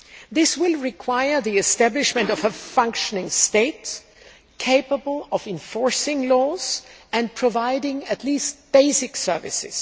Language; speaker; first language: English; non-native, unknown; German